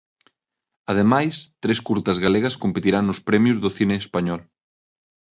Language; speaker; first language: Galician; non-native, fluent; Spanish